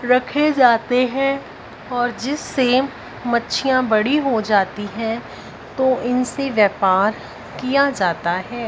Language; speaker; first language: Hindi; non-native, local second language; Punjabi